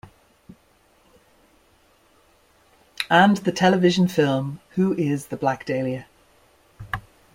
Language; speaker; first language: English; native; English